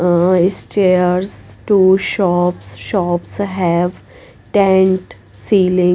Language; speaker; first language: English; non-native, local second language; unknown